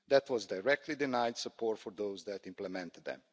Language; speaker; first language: English; non-native, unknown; Croatian